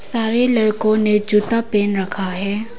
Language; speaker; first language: Hindi; non-native, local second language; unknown